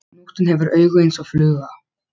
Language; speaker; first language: Icelandic; non-native, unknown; Polish